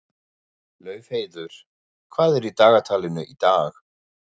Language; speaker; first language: Icelandic; non-native, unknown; German